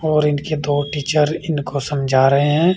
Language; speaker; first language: Hindi; native; Hindi